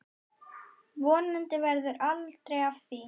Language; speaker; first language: Icelandic; native; Icelandic